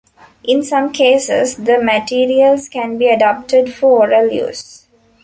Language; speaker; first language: English; non-native, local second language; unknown